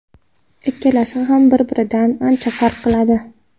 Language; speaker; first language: Uzbek; non-native, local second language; Kara-Kalpak